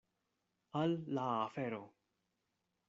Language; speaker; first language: Esperanto; non-native, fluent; Spanish